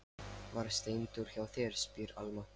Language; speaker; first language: Icelandic; non-native, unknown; Lithuanian